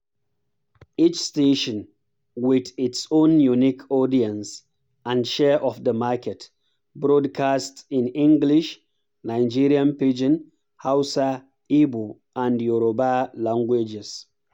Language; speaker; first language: English; non-native, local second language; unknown